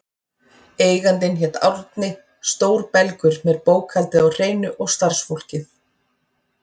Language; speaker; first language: Icelandic; native; Icelandic